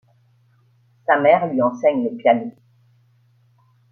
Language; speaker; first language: French; native; French